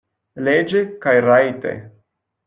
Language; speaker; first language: Esperanto; non-native, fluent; French